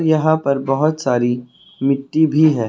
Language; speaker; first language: Hindi; native; Hindi